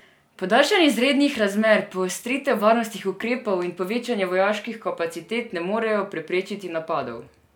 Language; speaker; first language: Slovenian; non-native, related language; Serbian